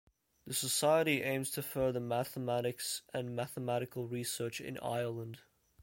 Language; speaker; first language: English; native; English